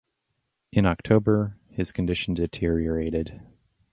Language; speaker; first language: English; native; English